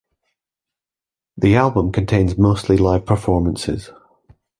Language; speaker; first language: English; native; English